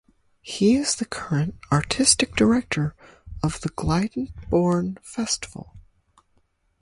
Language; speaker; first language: English; native; English